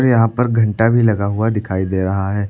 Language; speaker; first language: Hindi; native; Hindi